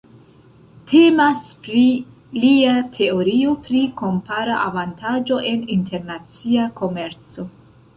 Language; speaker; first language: Esperanto; non-native, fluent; Central Kurdish